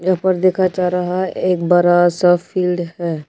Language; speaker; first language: Hindi; non-native, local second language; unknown